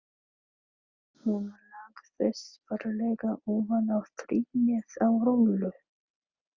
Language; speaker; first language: Icelandic; non-native, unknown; Filipino